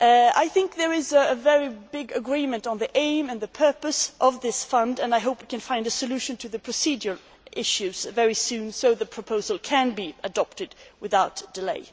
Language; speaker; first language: English; non-native, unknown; Swedish